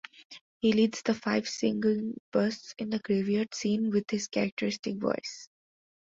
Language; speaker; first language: English; non-native, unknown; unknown